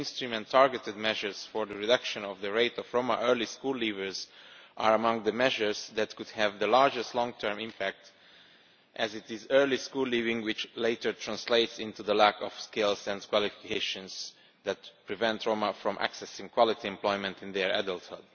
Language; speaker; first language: English; non-native, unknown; Romanian